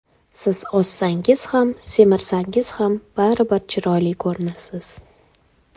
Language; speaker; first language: Uzbek; non-native, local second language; Kara-Kalpak